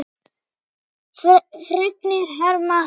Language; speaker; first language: Icelandic; native; Icelandic